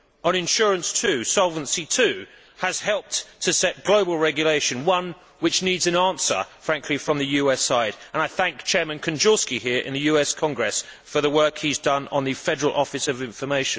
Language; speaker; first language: English; native; English